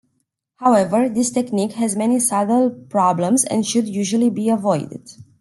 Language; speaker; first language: English; non-native, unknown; Romanian